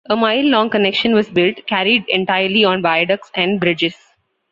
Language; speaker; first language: English; non-native, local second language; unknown